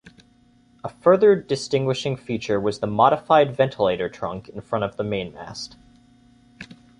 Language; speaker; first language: English; native; English